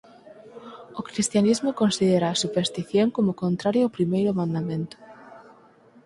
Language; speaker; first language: Galician; non-native, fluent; Spanish